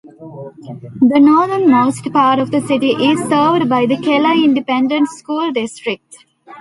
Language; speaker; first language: English; non-native, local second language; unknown